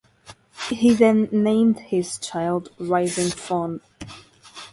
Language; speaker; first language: English; non-native, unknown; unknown